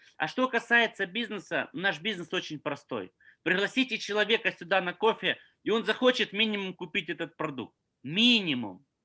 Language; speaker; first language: Russian; native; Russian